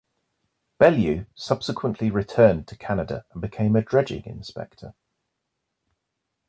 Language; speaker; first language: English; native; English